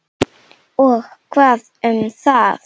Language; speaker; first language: Icelandic; non-native, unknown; Slovenian